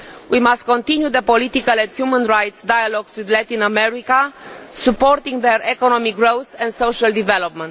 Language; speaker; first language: English; non-native, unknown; Romanian